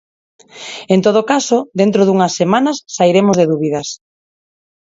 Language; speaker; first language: Galician; non-native, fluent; Spanish